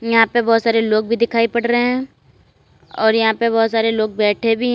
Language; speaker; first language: Hindi; native; Hindi